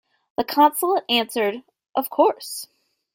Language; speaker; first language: English; native; English